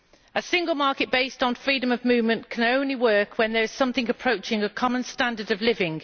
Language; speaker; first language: English; native; English